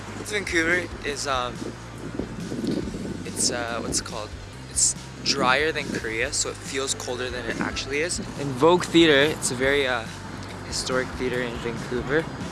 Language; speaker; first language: English; early bilingual, other home language; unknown